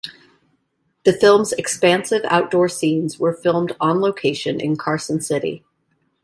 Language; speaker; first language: English; native; English